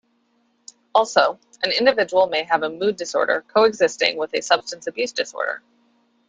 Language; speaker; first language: English; native; English